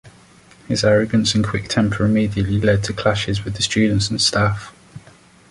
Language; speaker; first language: English; native; English